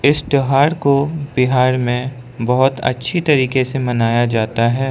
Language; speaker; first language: Hindi; non-native, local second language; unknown